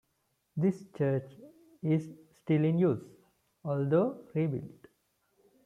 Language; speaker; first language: English; non-native, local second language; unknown